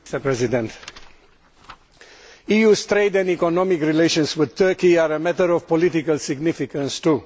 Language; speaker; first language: English; non-native, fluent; Romanian